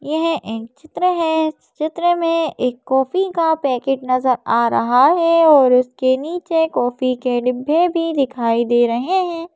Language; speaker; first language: Hindi; native; Hindi